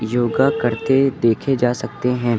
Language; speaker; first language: Hindi; native; Hindi